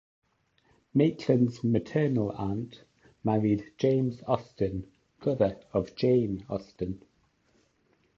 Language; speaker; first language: English; native; English